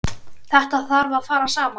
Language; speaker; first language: Icelandic; native; Icelandic